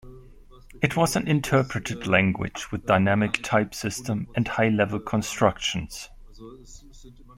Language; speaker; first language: English; non-native, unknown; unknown